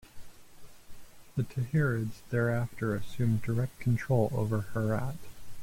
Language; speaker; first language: English; native; English